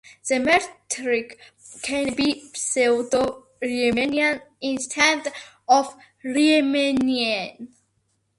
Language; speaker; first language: English; non-native, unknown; Georgian